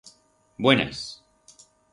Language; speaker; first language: Aragonese; non-native, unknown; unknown